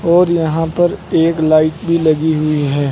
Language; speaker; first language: Hindi; native; Hindi